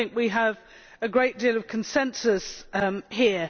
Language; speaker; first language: English; native; English